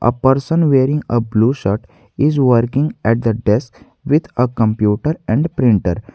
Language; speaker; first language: English; non-native, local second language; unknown